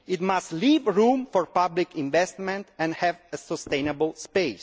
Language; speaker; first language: English; non-native, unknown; Italian